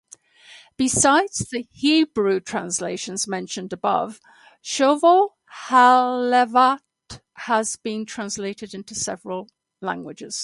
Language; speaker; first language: English; native; English